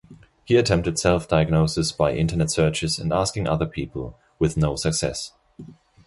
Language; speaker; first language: English; non-native, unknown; German